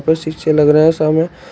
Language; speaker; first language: Hindi; native; Hindi